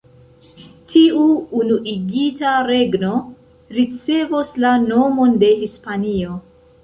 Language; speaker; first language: Esperanto; non-native, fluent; Central Kurdish